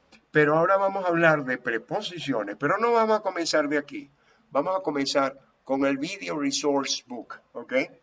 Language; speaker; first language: Spanish; native; Spanish